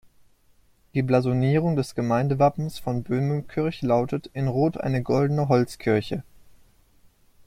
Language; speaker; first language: German; native; German